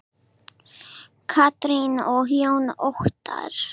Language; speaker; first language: Icelandic; non-native, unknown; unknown